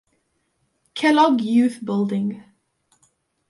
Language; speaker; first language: English; non-native, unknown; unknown